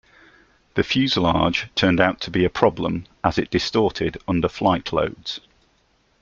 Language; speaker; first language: English; native; English